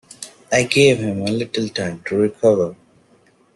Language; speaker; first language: English; non-native, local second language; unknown